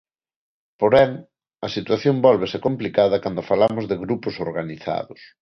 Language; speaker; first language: Galician; non-native, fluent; Spanish